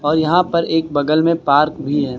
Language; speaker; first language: Hindi; native; Hindi